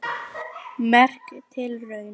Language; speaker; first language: Icelandic; non-native, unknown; Lithuanian